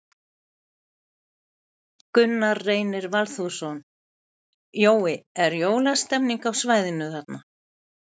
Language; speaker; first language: Icelandic; native; Icelandic